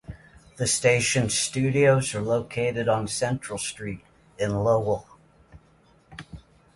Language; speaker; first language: English; native; English